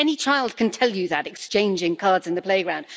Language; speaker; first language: English; native; English